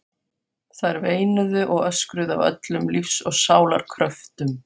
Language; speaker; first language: Icelandic; non-native, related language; Faroese